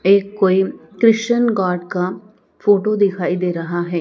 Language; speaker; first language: Hindi; native; Hindi